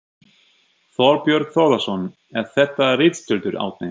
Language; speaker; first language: Icelandic; non-native, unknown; German